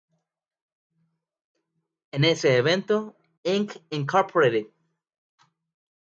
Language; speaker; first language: Spanish; native; Spanish